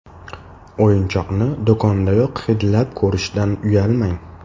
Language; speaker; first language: Uzbek; native; Uzbek